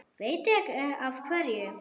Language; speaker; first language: Icelandic; non-native, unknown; German